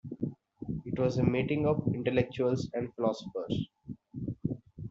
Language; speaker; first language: English; non-native, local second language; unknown